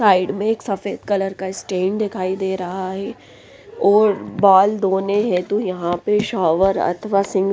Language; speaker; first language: Hindi; non-native, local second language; Punjabi